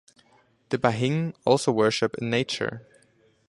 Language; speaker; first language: English; non-native, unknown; German